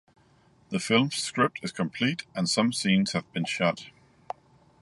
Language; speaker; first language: English; non-native, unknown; Danish